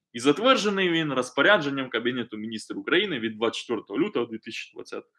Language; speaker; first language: Ukrainian; non-native, local second language; Russian